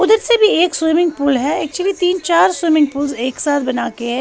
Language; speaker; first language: Hindi; native; Hindi